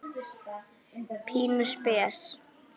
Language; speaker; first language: Icelandic; native; Icelandic